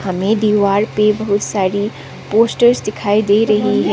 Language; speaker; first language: Hindi; non-native, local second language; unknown